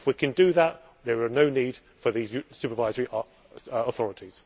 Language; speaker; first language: English; native; English